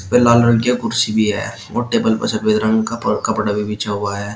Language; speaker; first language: Hindi; native; Hindi